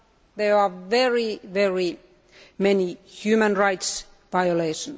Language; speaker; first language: English; non-native, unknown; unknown